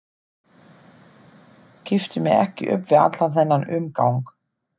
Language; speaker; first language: Icelandic; non-native, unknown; German